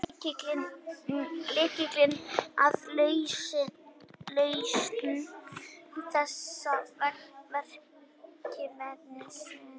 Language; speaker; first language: Icelandic; native; Icelandic